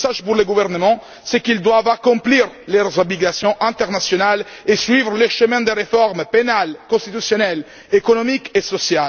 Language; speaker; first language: French; non-native, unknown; Italian